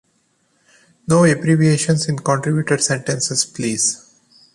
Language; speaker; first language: English; non-native, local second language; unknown